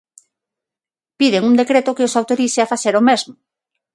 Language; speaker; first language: Galician; non-native, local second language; Spanish